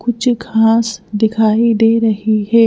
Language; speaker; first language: Hindi; native; Hindi